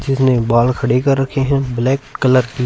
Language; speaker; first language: Hindi; non-native, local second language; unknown